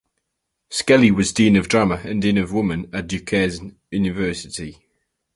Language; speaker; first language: English; native; English